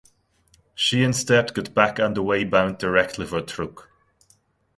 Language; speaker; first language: English; non-native, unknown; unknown